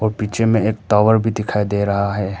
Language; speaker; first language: Hindi; non-native, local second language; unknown